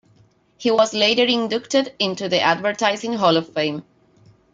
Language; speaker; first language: English; non-native, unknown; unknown